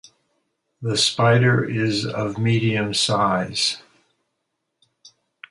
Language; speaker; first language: English; native; English